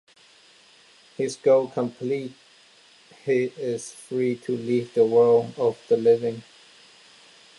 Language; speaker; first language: English; non-native, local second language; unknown